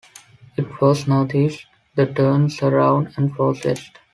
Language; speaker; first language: English; non-native, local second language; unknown